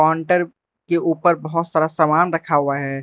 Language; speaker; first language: Hindi; non-native, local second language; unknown